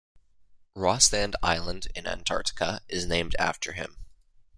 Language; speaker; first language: English; native; English